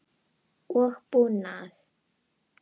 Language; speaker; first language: Icelandic; non-native, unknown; Indonesian